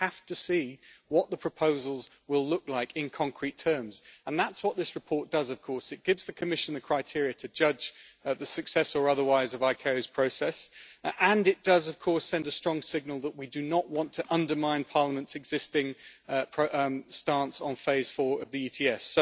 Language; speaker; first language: English; native; English